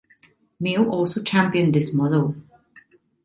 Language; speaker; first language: English; non-native, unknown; Italian